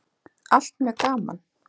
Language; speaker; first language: Icelandic; native; Icelandic